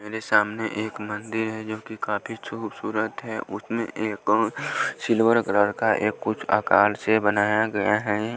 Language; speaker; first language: Hindi; non-native, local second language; Punjabi